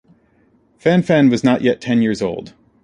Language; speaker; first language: English; native; English